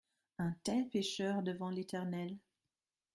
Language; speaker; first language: French; non-native, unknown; German